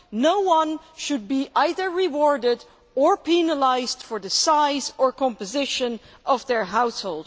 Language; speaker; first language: English; non-native, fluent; Dutch